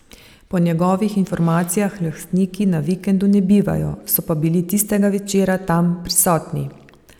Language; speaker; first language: Slovenian; native; Slovenian